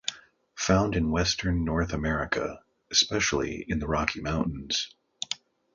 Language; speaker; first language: English; native; English